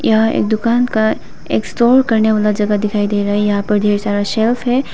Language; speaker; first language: Hindi; non-native, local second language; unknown